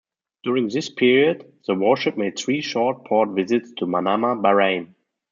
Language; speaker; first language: English; non-native, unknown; German